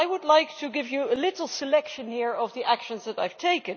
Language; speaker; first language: English; non-native, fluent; Dutch